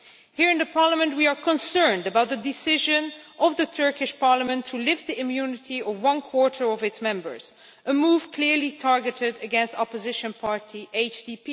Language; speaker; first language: English; non-native, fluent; Dutch